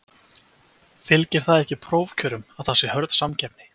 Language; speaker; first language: Icelandic; native; Icelandic